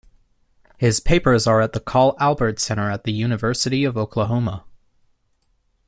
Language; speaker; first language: English; non-native, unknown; German